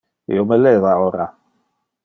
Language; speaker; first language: Interlingua; non-native, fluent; Dutch